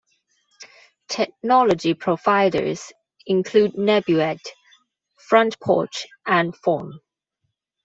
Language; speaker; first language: English; non-native, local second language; Cantonese